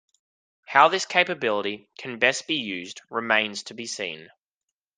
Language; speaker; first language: English; native; English